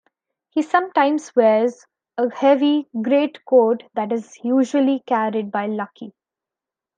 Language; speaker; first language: English; non-native, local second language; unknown